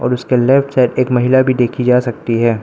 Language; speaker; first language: Hindi; non-native, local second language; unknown